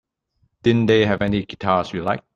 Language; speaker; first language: English; non-native, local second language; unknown